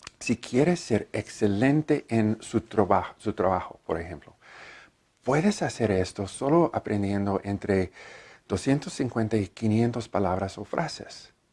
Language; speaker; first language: Spanish; non-native, learner; English